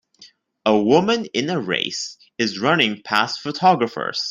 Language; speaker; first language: English; non-native, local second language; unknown